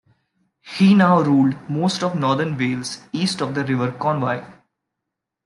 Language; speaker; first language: English; non-native, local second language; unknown